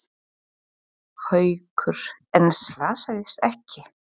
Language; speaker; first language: Icelandic; non-native, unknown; Polish